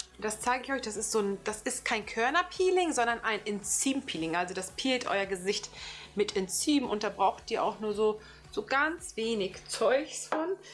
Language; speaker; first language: German; early bilingual, other home language; Turkish